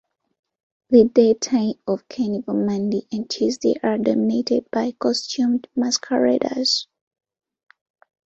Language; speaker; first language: English; non-native, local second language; Ganda